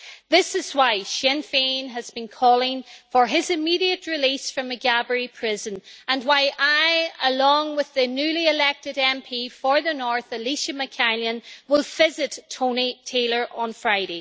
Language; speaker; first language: English; native; English